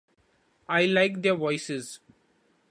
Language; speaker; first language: English; non-native, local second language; Marathi